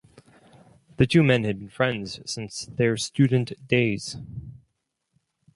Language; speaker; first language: English; non-native, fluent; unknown